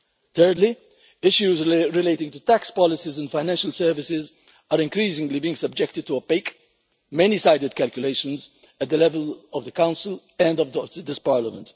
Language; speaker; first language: English; non-native, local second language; Maltese